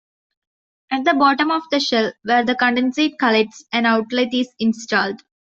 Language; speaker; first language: English; non-native, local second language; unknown